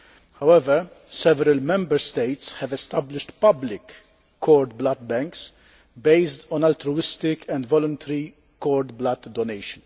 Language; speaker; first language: English; non-native, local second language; Maltese